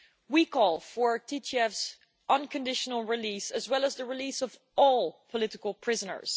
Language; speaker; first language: English; non-native, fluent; Dutch